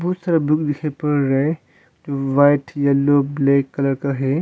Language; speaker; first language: Hindi; non-native, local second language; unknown